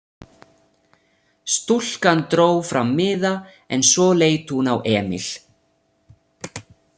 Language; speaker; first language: Icelandic; non-native, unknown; Italian